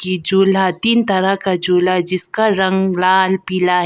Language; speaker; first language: Hindi; non-native, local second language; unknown